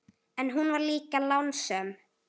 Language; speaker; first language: Icelandic; native; Icelandic